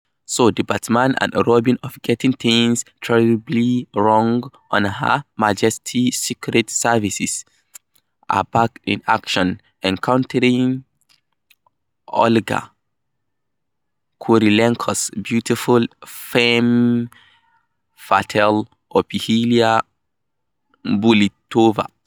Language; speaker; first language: English; non-native, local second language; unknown